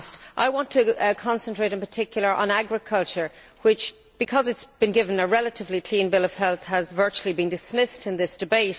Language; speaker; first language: English; native; English